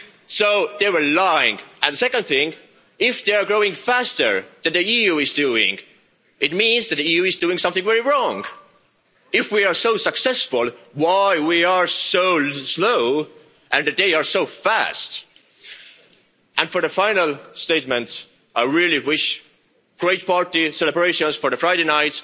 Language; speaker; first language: English; non-native, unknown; Estonian